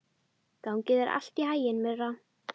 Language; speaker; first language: Icelandic; native; Icelandic